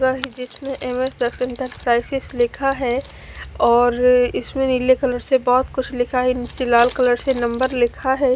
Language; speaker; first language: Hindi; native; Hindi